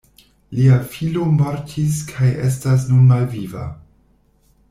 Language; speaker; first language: Esperanto; non-native, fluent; German